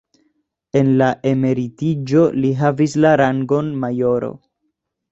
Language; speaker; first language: Esperanto; non-native, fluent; Spanish